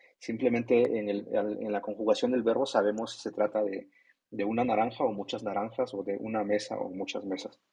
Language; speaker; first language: Spanish; non-native, local second language; Zapotec